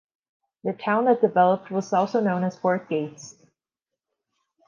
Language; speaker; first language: English; non-native, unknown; Portuguese